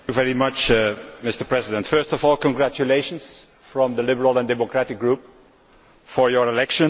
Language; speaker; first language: English; non-native, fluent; Dutch